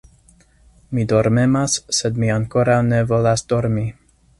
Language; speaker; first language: Esperanto; non-native, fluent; English